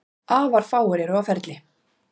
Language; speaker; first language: Icelandic; native; Icelandic